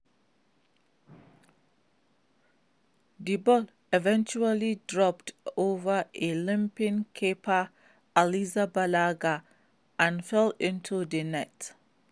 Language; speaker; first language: English; non-native, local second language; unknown